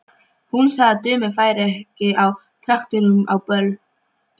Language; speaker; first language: Icelandic; non-native, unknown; Polish